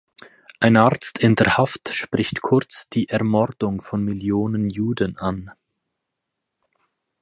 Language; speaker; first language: German; native; German